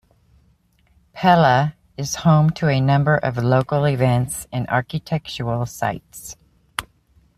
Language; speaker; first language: English; native; English